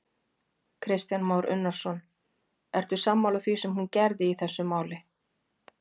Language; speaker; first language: Icelandic; native; Icelandic